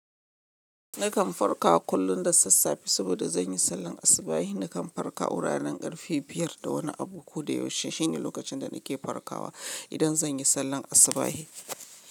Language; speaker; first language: Hausa; non-native, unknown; Yoruba